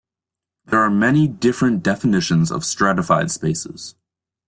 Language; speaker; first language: English; native; English